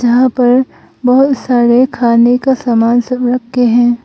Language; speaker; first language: Hindi; non-native, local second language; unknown